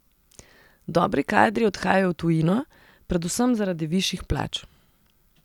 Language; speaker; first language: Slovenian; non-native, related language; Serbian